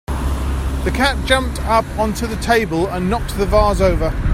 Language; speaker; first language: English; native; English